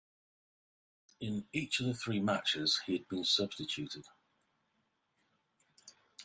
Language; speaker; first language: English; native; English